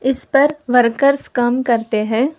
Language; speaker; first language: Hindi; non-native, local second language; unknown